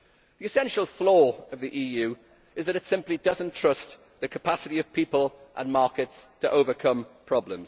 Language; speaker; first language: English; native; English